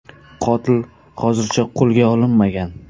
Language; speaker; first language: Uzbek; non-native, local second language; Kara-Kalpak